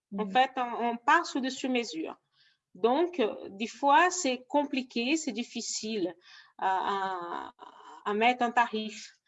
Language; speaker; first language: French; non-native, fluent; Portuguese